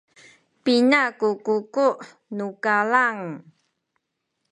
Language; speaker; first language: Sakizaya; non-native, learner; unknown